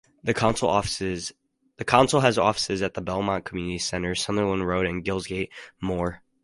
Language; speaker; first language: English; native; English